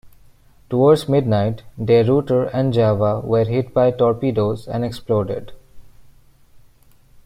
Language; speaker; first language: English; non-native, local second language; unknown